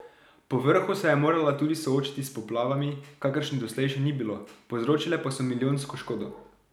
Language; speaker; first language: Slovenian; native; Slovenian